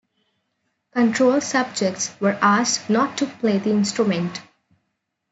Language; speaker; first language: English; non-native, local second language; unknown